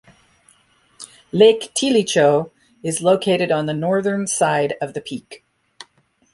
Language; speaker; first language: English; native; English